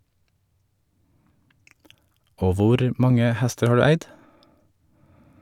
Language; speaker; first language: Norwegian; native; Norwegian